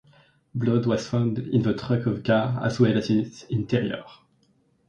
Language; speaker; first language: English; non-native, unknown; French